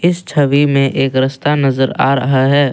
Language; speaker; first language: Hindi; non-native, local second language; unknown